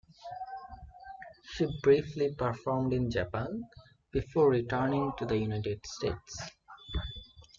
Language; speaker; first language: English; non-native, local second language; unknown